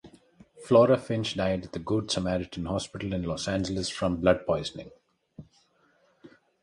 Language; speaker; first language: English; non-native, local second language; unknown